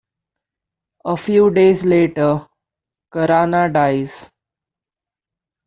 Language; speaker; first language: English; non-native, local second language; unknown